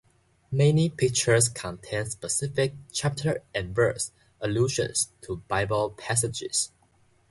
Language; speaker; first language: English; non-native, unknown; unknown